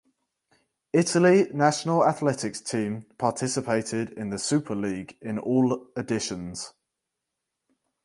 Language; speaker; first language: English; native; English